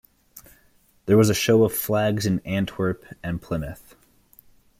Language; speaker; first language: English; native; English